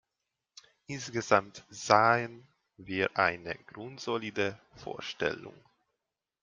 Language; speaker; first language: German; non-native, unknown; Hungarian